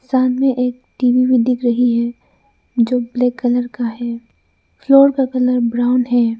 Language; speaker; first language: Hindi; non-native, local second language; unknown